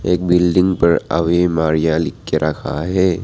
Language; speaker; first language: Hindi; non-native, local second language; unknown